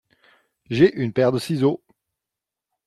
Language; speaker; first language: French; non-native, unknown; Dutch